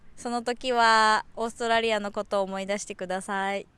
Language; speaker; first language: Japanese; native; Japanese